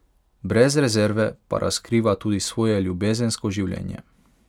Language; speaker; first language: Slovenian; non-native, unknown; Hungarian